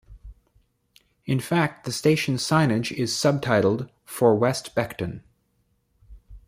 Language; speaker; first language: English; native; English